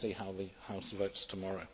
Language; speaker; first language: English; native; English